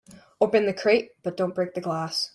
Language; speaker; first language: English; native; English